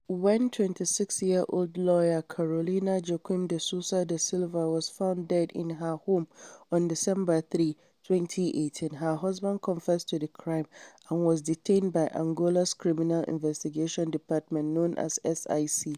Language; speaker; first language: English; non-native, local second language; Hausa